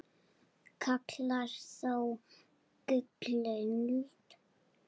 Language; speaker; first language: Icelandic; non-native, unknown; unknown